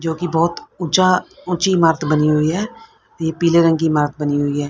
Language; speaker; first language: Hindi; native; Hindi